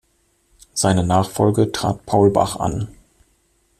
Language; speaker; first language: German; native; German